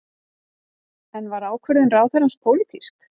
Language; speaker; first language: Icelandic; native; Icelandic